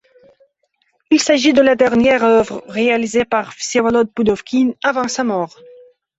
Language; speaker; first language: French; non-native, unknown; Belarusian